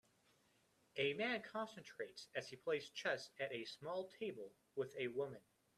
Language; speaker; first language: English; native; English